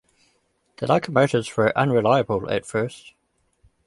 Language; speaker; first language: English; native; English